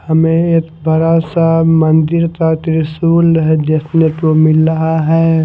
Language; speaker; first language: Hindi; non-native, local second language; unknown